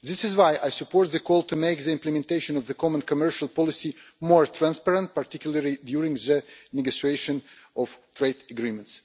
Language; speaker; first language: English; non-native, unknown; Russian